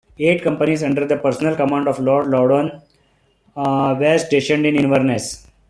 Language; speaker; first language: English; non-native, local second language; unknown